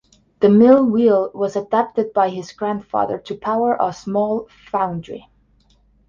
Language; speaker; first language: English; non-native, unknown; Estonian